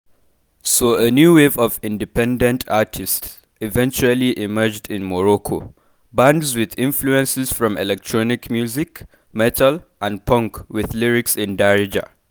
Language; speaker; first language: English; non-native, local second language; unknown